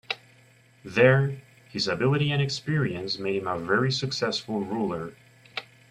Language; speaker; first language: English; native; English